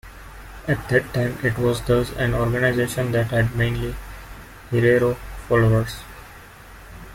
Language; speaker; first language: English; non-native, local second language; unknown